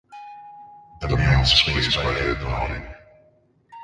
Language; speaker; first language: English; non-native, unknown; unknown